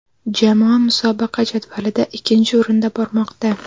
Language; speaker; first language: Uzbek; native; Uzbek